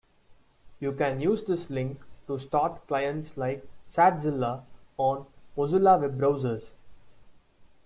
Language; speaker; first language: English; non-native, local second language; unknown